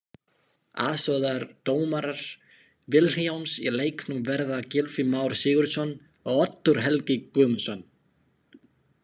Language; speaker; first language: Icelandic; non-native, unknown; Slovak